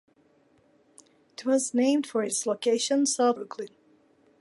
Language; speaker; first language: English; non-native, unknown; Turkish